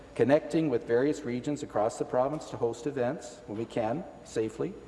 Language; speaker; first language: English; native; English